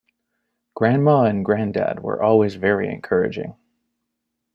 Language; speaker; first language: English; native; English